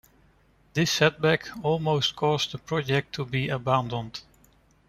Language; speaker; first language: English; non-native, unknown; Dutch